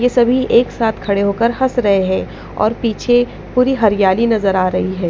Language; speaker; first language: Hindi; non-native, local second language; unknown